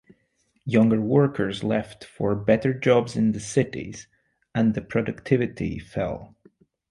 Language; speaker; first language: English; non-native, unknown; Portuguese